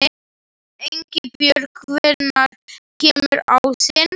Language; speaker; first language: Icelandic; non-native, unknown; Slovak